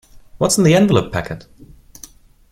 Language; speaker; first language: English; non-native, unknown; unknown